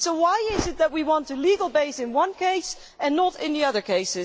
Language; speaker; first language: English; non-native, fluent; Dutch